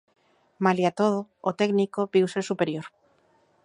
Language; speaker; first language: Galician; native; Galician